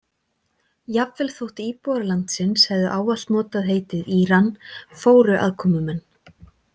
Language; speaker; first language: Icelandic; native; Icelandic